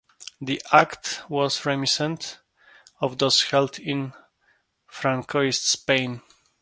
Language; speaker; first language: English; non-native, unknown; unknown